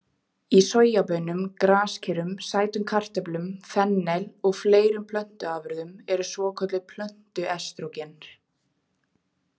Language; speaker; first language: Icelandic; native; Icelandic